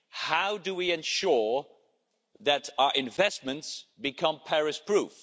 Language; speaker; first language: English; non-native, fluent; Dutch